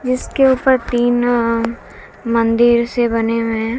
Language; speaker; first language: Hindi; native; Hindi